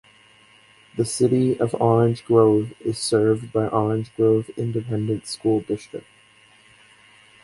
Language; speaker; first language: English; native; English